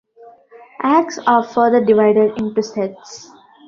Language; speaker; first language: English; non-native, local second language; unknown